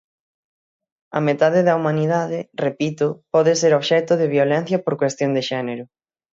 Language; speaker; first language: Galician; native; Galician